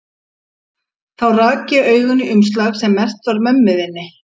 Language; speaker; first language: Icelandic; native; Icelandic